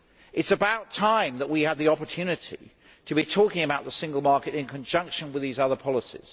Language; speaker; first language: English; native; English